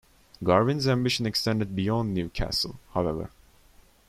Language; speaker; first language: English; non-native, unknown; Turkish